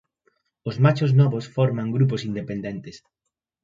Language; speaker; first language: Galician; native; Galician